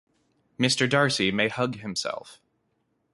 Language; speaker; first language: English; native; English